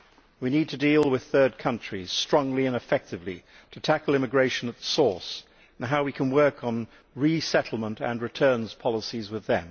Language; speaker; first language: English; native; English